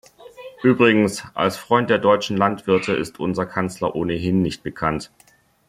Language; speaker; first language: German; native; German